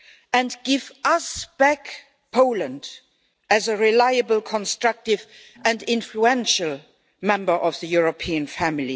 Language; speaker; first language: English; non-native, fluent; Luxembourgish